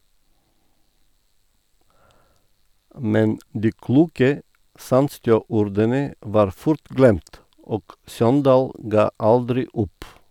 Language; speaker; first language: Norwegian; non-native, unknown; Bulgarian